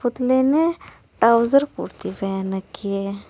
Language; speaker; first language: Hindi; native; Hindi